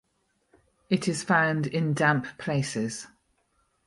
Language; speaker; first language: English; native; English